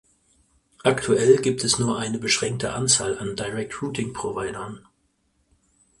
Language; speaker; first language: German; native; German